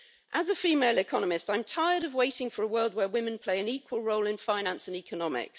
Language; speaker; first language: English; native; English